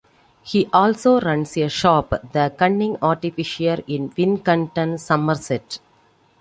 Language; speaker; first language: English; non-native, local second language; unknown